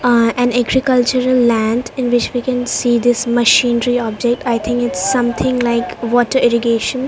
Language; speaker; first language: English; non-native, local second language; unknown